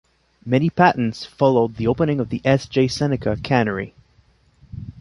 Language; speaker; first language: English; non-native, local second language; French